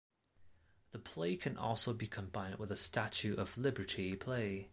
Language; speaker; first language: English; non-native, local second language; Cantonese